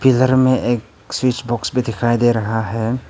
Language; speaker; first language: Hindi; non-native, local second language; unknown